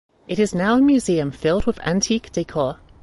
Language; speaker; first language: English; native; English